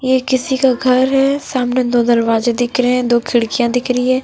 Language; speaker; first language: Hindi; non-native, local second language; Punjabi